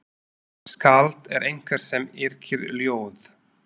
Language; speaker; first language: Icelandic; non-native, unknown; Slovak